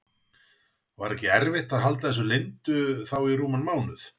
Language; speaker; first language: Icelandic; native; Icelandic